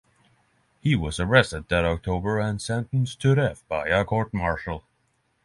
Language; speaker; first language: English; non-native, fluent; Norwegian